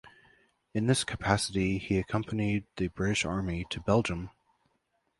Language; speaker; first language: English; native; English